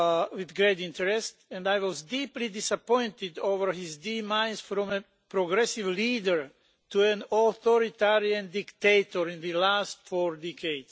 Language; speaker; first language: English; non-native, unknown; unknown